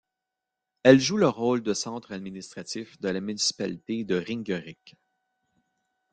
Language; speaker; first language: French; native; French